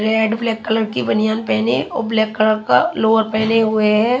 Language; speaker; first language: Hindi; native; Hindi